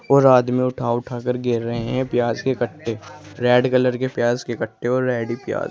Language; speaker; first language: Hindi; native; Hindi